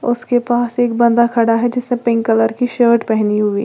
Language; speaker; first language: Hindi; native; Hindi